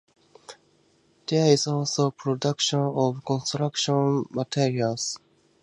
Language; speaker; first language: English; native; English